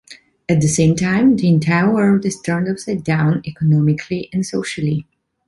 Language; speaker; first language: English; non-native, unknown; Italian